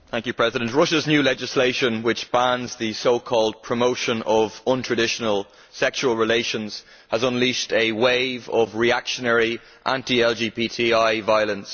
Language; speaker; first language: English; native; English